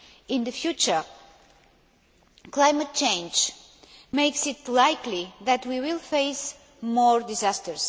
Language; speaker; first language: English; non-native, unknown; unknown